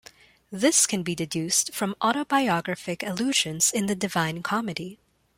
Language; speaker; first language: English; non-native, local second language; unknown